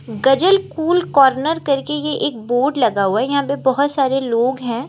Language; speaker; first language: Hindi; native; Hindi